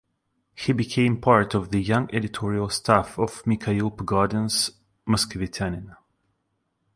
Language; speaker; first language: English; non-native, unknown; Russian